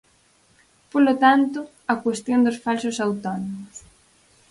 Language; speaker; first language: Galician; native; Galician